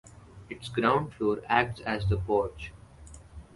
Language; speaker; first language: English; non-native, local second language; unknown